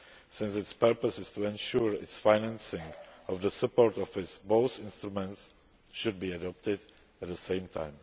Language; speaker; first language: English; non-native, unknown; Czech